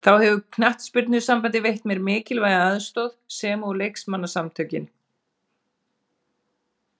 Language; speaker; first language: Icelandic; native; Icelandic